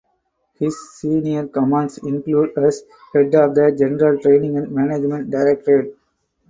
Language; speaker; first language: English; non-native, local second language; Tamil